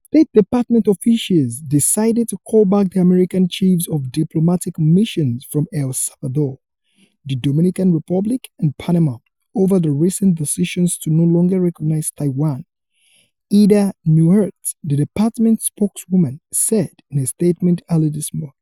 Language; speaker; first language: English; non-native, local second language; Yoruba